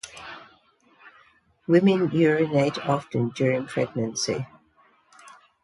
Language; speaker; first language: English; native; English